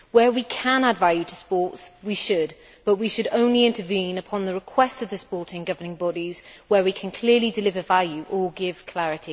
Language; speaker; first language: English; native; English